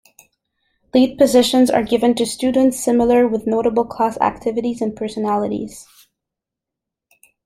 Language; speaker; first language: English; native; English